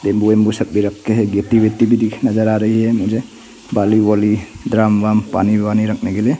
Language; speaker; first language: Hindi; non-native, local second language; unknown